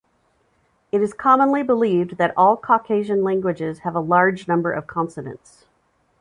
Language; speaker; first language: English; native; English